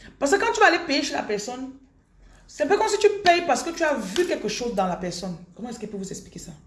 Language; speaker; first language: French; non-native, local second language; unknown